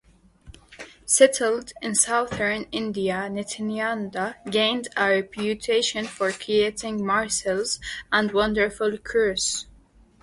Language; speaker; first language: English; native; English